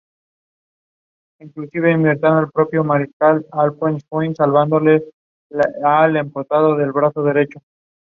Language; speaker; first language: English; non-native, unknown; Spanish